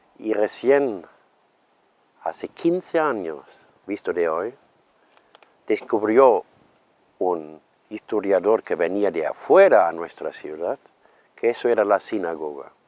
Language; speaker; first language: Spanish; non-native, fluent; German